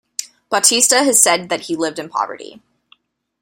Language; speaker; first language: English; native; English